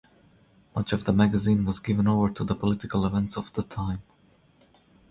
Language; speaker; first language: English; non-native, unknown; Croatian